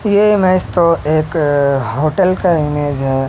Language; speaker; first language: Hindi; native; Hindi